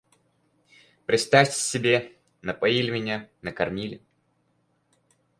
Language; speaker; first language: Russian; native; Russian